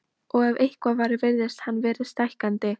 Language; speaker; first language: Icelandic; non-native, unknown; Polish